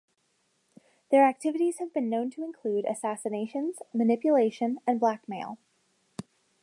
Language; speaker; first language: English; native; English